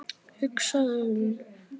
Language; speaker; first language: Icelandic; native; Icelandic